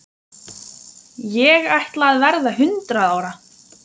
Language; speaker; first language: Icelandic; non-native, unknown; Lithuanian